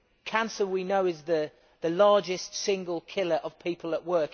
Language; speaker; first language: English; native; English